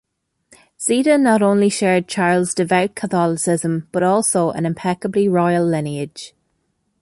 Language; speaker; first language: English; native; English